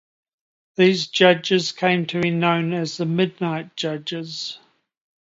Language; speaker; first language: English; native; English